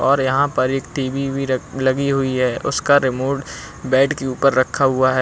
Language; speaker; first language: Hindi; native; Hindi